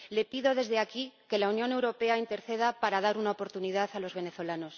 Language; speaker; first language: Spanish; native; Spanish